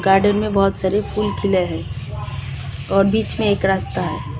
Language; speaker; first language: Hindi; non-native, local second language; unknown